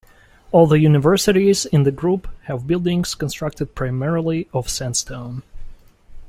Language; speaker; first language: English; non-native, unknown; Russian